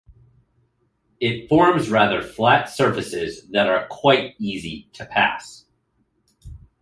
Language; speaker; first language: English; native; English